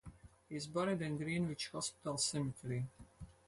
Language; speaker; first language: English; non-native, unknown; Latvian